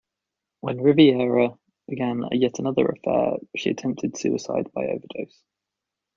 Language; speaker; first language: English; native; English